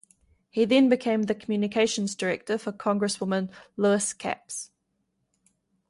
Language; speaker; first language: English; native; English